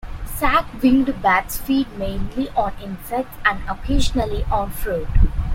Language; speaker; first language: English; non-native, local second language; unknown